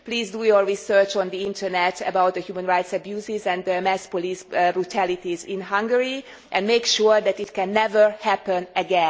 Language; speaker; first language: English; non-native, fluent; Hungarian